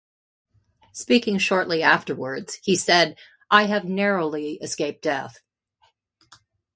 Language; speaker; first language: English; native; English